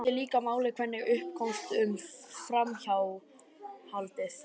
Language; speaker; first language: Icelandic; native; Icelandic